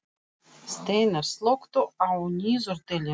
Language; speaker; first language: Icelandic; non-native, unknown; Russian